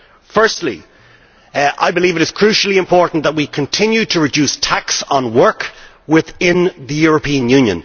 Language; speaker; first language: English; native; English